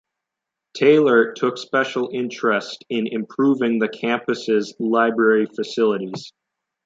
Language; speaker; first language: English; native; English